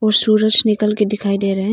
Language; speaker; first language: Hindi; non-native, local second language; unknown